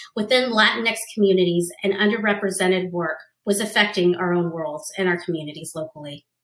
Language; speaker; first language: English; early bilingual, other home language; Spanish